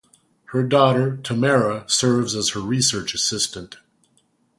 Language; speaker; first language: English; native; English